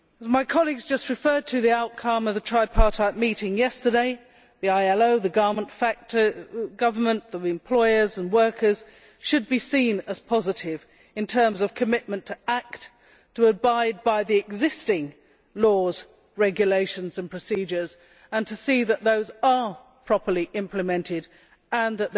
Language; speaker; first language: English; native; English